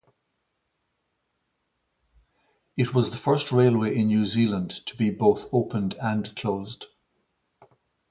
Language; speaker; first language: English; native; English